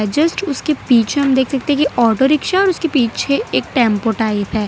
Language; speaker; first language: Hindi; non-native, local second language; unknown